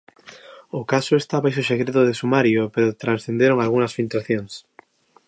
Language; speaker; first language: Galician; native; Galician